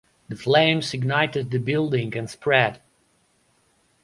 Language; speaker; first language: English; non-native, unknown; Polish